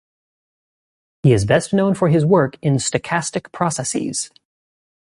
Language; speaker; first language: English; native; English